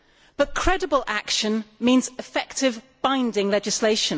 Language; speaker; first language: English; native; English